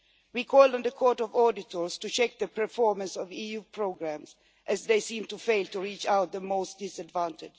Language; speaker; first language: English; non-native, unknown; Swedish